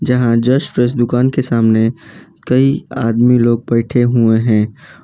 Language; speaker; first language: Hindi; non-native, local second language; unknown